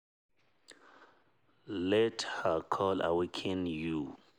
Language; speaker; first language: English; non-native, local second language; Hausa